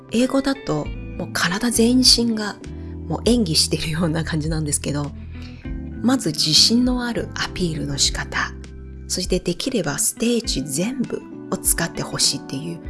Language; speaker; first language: Japanese; non-native, fluent; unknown